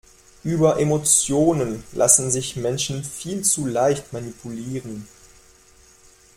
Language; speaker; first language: German; non-native, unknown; French